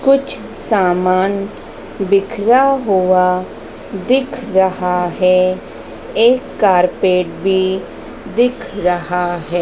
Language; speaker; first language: Hindi; native; Hindi